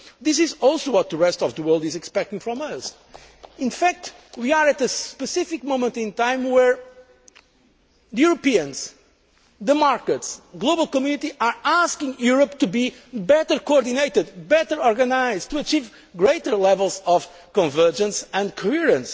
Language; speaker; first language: English; non-native, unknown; Portuguese